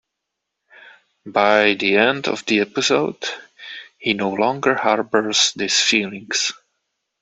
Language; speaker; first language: English; non-native, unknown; Czech